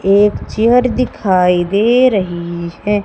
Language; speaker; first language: Hindi; native; Hindi